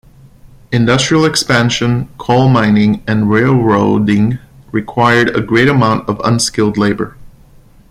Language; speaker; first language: English; non-native, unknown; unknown